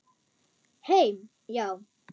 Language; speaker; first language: Icelandic; non-native, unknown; German